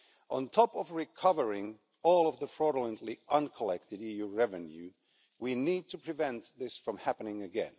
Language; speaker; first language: English; non-native, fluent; Finnish